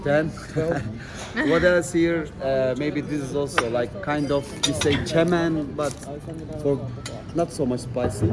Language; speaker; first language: English; non-native, fluent; Turkish